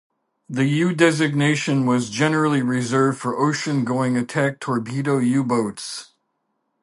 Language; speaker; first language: English; native; English